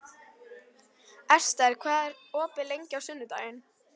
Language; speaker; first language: Icelandic; native; Icelandic